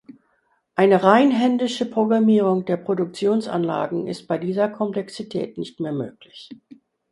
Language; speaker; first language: German; non-native, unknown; English